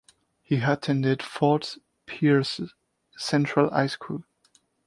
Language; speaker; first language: English; non-native, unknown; French